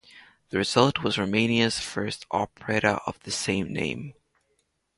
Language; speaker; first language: English; non-native, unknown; Latvian